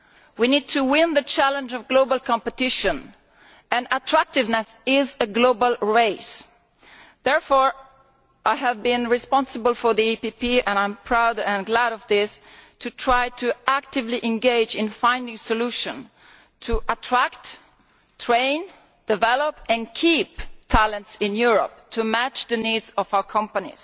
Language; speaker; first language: English; non-native, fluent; Italian